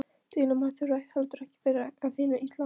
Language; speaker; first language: Icelandic; non-native, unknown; Polish